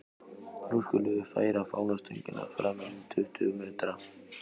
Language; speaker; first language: Icelandic; native; Icelandic